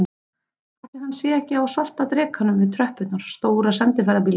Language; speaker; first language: Icelandic; native; Icelandic